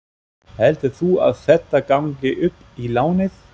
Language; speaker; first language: Icelandic; non-native, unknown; German